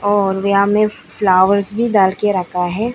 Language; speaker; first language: Hindi; non-native, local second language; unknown